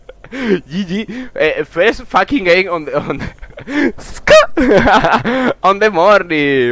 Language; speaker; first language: English; non-native, learner; Spanish